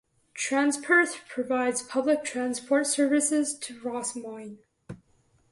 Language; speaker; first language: English; native; English